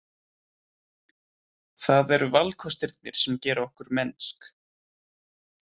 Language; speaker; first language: Icelandic; native; Icelandic